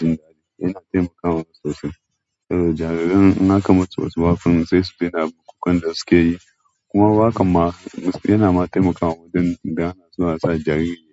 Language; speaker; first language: Hausa; non-native, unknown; Yoruba